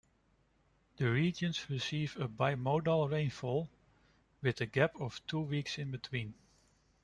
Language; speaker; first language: English; non-native, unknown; Dutch